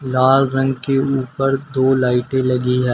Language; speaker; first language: Hindi; native; Hindi